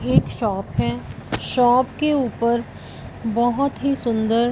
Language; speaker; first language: Hindi; non-native, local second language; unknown